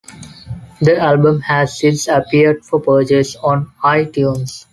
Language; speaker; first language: English; non-native, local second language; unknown